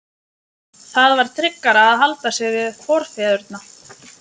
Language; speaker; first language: Icelandic; non-native, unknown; Lithuanian